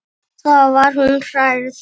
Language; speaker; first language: Icelandic; native; Icelandic